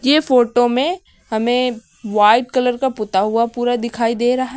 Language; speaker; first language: Hindi; native; Hindi